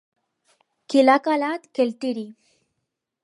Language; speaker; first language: Catalan; non-native, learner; Spanish